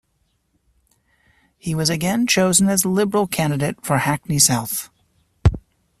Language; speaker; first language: English; native; English